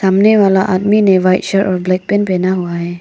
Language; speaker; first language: Hindi; non-native, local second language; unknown